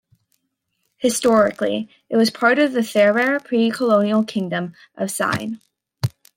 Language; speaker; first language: English; native; English